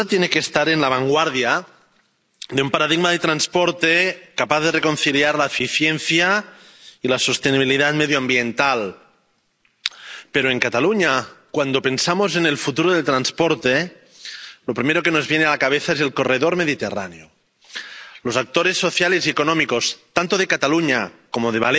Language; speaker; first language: Spanish; non-native, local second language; Catalan